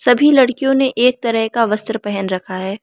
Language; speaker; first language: Hindi; non-native, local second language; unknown